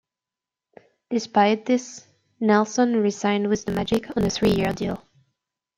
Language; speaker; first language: English; native; English